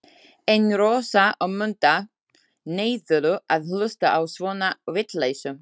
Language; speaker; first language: Icelandic; non-native, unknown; Slovak